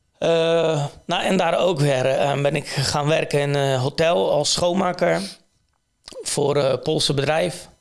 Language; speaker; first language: Dutch; non-native, fluent; Polish